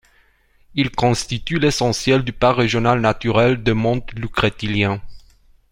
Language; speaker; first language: French; non-native, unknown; Romanian